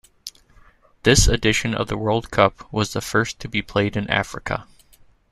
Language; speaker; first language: English; native; English